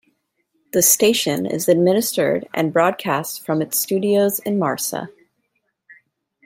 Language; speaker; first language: English; native; English